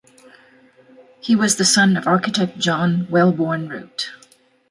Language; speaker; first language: English; non-native, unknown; Thai